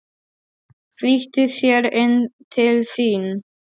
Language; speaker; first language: Icelandic; non-native, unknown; Polish